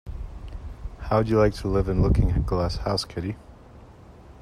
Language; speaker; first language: English; non-native, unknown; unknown